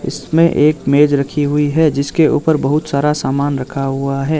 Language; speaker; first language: Hindi; non-native, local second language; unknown